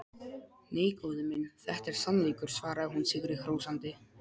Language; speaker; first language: Icelandic; non-native, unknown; Polish